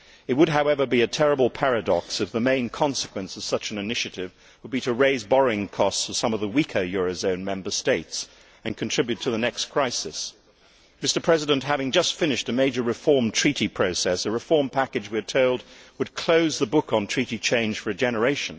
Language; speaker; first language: English; native; English